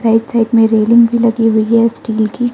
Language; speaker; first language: Hindi; non-native, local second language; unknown